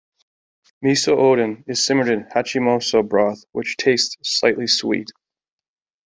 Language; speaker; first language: English; native; English